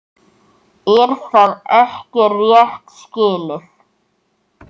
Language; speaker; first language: Icelandic; native; Icelandic